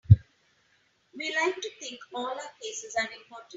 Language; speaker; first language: English; non-native, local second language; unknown